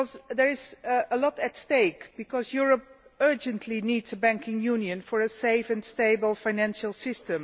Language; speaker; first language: English; non-native, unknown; Dutch